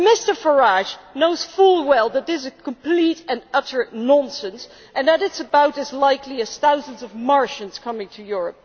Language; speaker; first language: English; non-native, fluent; Dutch